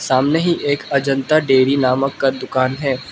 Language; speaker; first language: Hindi; non-native, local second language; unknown